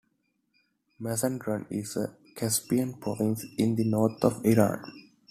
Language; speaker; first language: English; non-native, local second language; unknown